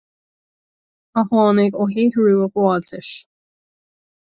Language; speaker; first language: Irish; non-native, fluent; English